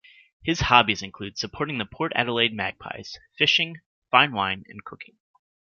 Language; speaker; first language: English; native; English